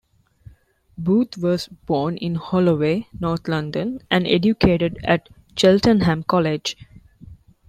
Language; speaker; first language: English; non-native, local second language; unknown